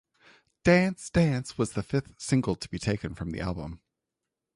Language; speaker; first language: English; native; English